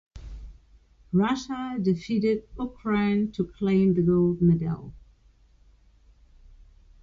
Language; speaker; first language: English; native; English